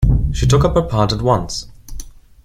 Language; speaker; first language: English; non-native, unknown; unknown